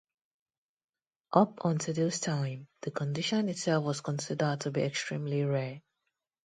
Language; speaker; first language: English; non-native, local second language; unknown